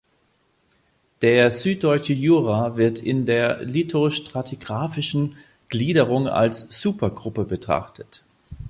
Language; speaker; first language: German; native; German